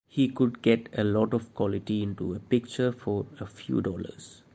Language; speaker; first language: English; non-native, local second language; Malayalam